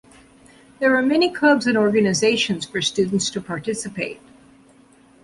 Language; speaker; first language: English; native; English